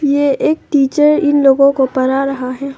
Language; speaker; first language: Hindi; non-native, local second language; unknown